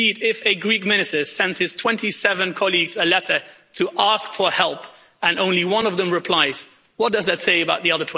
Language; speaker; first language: English; non-native, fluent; Dutch